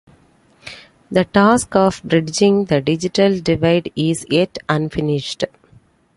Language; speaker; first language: English; non-native, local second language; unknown